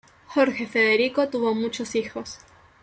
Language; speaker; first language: Spanish; native; Spanish